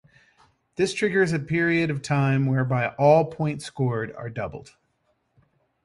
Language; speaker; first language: English; native; English